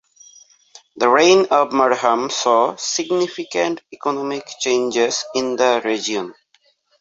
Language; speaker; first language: English; non-native, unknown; Bangla